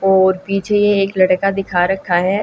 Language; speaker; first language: Hindi; native; Hindi